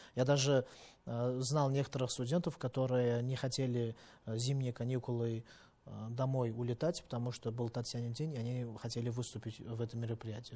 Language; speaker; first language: Russian; non-native, fluent; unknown